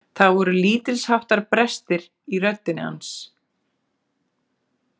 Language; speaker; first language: Icelandic; native; Icelandic